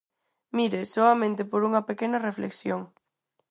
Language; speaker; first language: Galician; non-native, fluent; Spanish